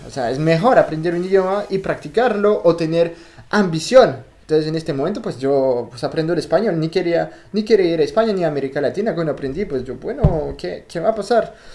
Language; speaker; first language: Spanish; non-native, fluent; French